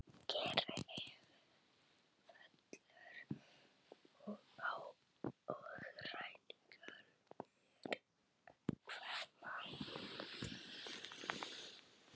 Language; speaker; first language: Icelandic; non-native, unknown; Chinese